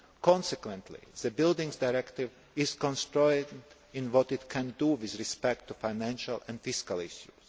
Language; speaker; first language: English; non-native, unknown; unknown